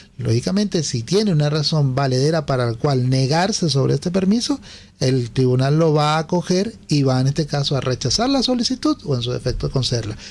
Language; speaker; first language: Spanish; native; Spanish